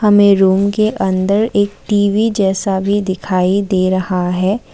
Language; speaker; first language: Hindi; non-native, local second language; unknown